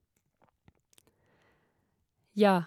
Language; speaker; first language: Norwegian; native; Norwegian